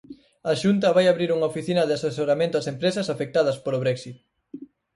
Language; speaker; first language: Galician; native; Galician